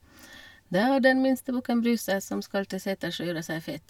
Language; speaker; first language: Norwegian; non-native, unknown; Hungarian